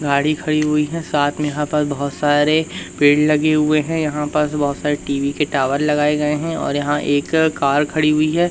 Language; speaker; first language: Hindi; native; Hindi